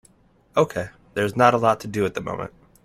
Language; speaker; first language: English; native; English